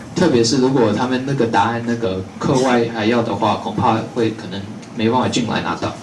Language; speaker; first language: Chinese; early bilingual, other home language; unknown